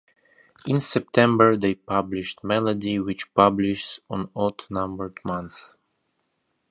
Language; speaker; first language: English; non-native, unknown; Russian